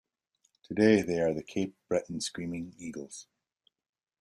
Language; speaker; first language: English; native; English